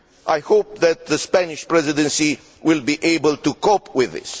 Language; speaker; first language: English; non-native, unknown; Romanian